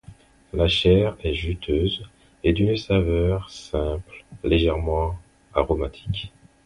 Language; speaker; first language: French; non-native, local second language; Haitian Creole